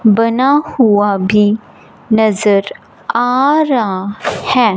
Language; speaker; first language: Hindi; non-native, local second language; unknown